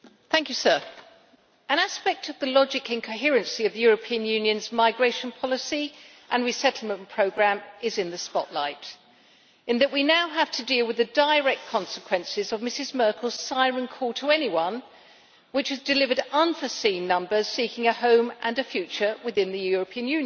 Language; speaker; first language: English; native; English